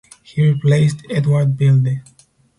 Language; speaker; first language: English; non-native, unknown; Spanish